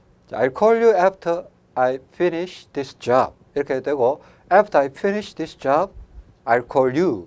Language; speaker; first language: English; non-native, fluent; Korean